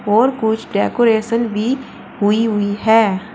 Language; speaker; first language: Hindi; native; Hindi